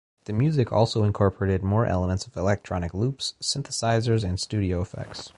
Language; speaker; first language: English; native; English